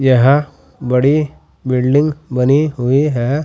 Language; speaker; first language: Hindi; native; Hindi